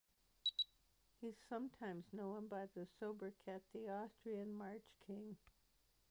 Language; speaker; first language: English; native; English